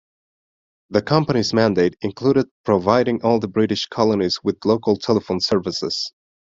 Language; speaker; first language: English; non-native, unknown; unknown